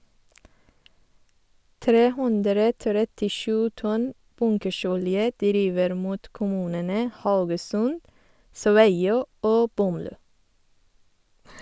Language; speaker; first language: Norwegian; non-native, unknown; Persian